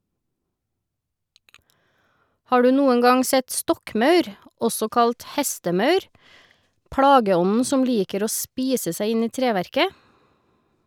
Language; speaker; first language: Norwegian; native; Norwegian